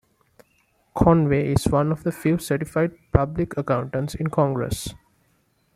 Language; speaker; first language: English; non-native, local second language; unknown